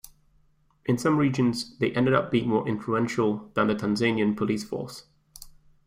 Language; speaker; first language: English; native; English